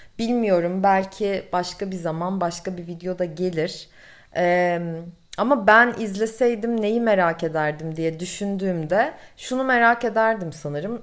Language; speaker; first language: Turkish; native; Turkish